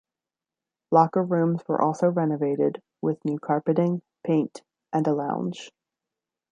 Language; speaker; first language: English; native; English